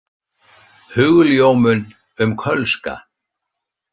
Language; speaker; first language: Icelandic; native; Icelandic